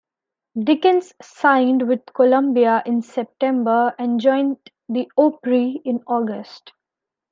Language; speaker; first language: English; non-native, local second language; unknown